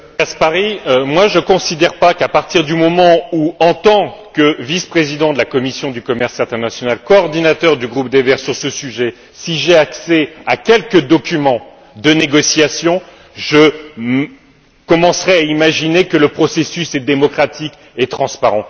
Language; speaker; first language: French; native; French